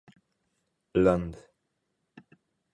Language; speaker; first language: English; non-native, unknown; German